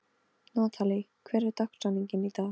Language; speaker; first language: Icelandic; non-native, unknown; Polish